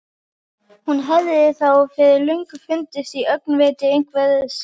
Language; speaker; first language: Icelandic; native; Icelandic